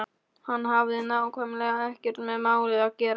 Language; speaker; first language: Icelandic; non-native, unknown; Polish